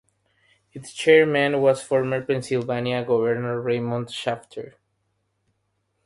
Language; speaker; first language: English; non-native, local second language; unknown